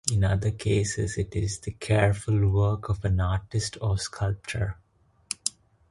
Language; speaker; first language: English; non-native, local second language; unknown